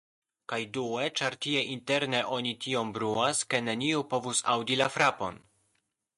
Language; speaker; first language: Esperanto; non-native, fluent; Polish